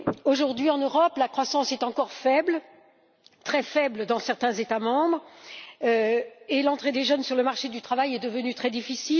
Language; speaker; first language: French; native; French